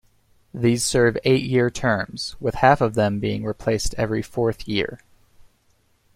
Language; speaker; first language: English; native; English